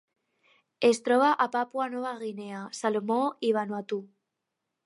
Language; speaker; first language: Catalan; non-native, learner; Spanish